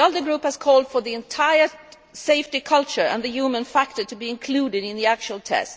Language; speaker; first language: English; non-native, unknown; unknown